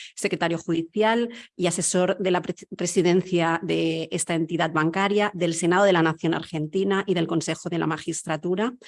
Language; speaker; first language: Spanish; native; Spanish